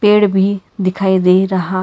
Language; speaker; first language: Hindi; non-native, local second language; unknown